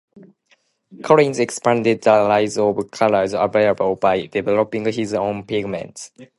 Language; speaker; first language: English; non-native, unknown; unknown